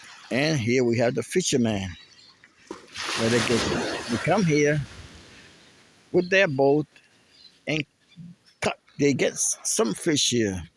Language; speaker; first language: English; non-native, learner; Spanish